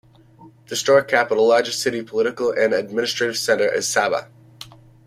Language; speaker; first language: English; native; English